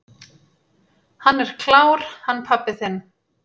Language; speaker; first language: Icelandic; native; Icelandic